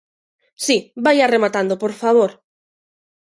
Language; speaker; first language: Galician; non-native, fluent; Spanish